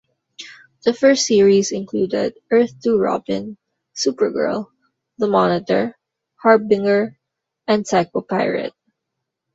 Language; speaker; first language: English; non-native, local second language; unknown